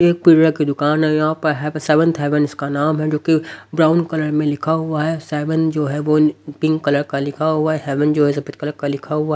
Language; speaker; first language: Hindi; native; Hindi